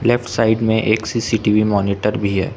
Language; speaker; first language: Hindi; non-native, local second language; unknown